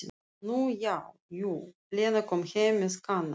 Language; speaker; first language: Icelandic; non-native, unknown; Russian